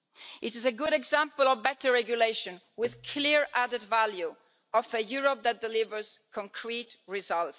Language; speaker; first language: English; non-native, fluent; Italian